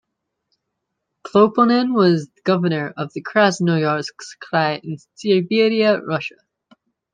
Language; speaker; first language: English; native; English